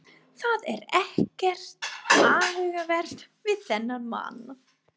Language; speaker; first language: Icelandic; non-native, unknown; English